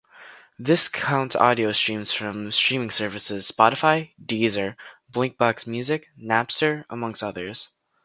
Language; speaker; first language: English; native; English